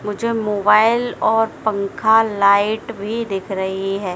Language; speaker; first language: Hindi; native; Hindi